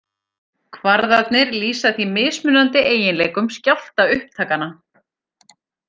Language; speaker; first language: Icelandic; native; Icelandic